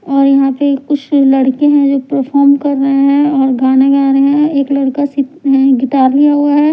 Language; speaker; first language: Hindi; non-native, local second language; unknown